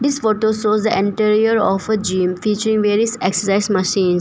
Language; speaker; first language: English; non-native, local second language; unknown